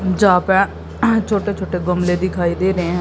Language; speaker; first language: Hindi; native; Hindi